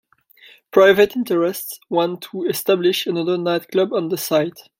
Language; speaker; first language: English; non-native, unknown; French